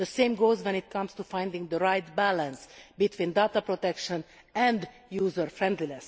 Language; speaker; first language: English; non-native, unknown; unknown